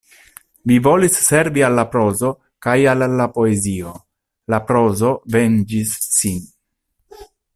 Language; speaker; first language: Esperanto; non-native, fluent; Italian